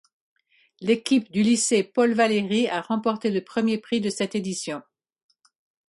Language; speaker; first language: French; non-native, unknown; English